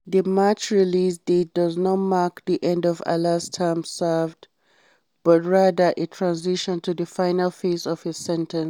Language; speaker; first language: English; non-native, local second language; Hausa